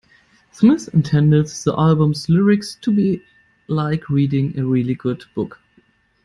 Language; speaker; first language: English; non-native, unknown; German